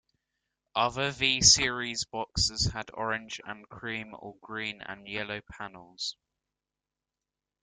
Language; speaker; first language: English; native; English